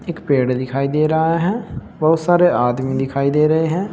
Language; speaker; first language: Hindi; native; Hindi